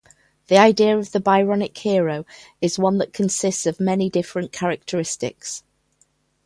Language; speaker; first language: English; native; English